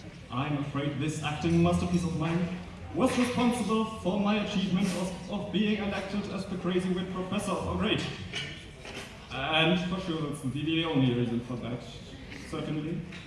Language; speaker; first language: English; non-native, fluent; German